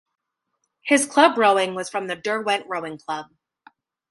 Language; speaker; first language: English; native; English